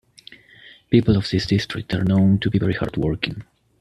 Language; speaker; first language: English; native; English